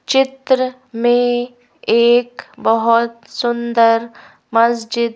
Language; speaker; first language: Hindi; native; Hindi